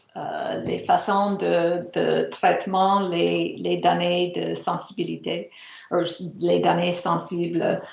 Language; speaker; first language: French; native; French